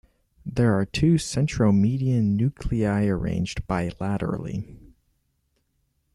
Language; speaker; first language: English; native; English